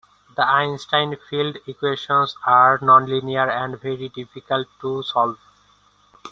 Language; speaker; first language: English; non-native, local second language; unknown